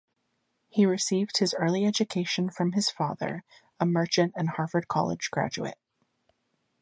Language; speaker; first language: English; native; English